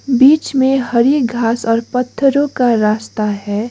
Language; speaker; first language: Hindi; non-native, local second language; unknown